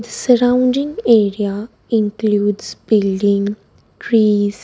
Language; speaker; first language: English; non-native, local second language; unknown